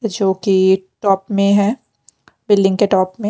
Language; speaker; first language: Hindi; non-native, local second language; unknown